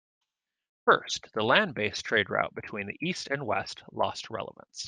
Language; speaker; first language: English; native; English